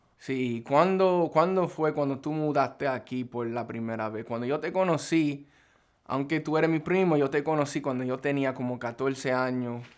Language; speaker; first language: Spanish; early bilingual, other home language; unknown